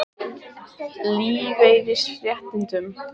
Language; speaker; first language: Icelandic; native; Icelandic